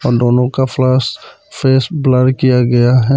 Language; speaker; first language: Hindi; non-native, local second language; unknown